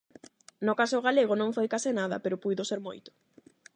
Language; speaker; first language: Galician; non-native, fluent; Spanish